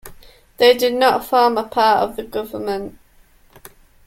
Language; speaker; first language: English; native; English